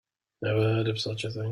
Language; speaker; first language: English; native; English